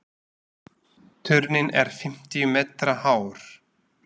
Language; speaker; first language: Icelandic; non-native, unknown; Slovak